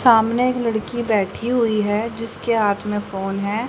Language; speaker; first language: Hindi; native; Hindi